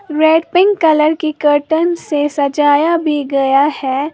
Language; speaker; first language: Hindi; native; Hindi